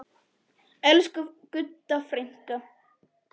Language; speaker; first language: Icelandic; non-native, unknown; Polish